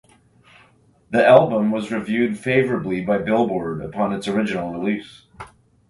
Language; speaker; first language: English; native; English